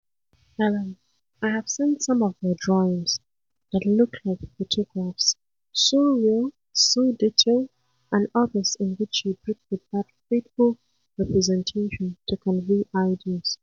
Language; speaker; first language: English; non-native, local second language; Hausa